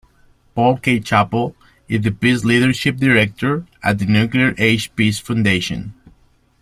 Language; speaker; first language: English; non-native, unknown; Spanish